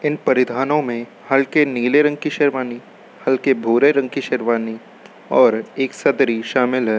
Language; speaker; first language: Hindi; native; Hindi